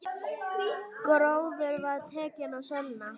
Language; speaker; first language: Icelandic; native; Icelandic